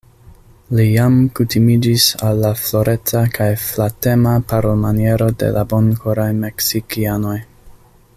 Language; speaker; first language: Esperanto; non-native, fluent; English